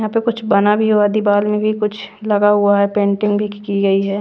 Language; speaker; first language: Hindi; non-native, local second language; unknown